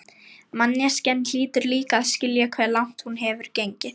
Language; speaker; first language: Icelandic; non-native, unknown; Lithuanian